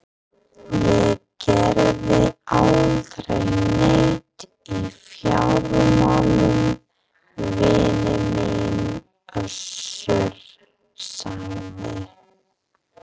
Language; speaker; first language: Icelandic; non-native, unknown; English